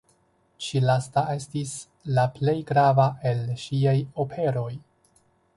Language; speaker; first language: Esperanto; non-native, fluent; Chinese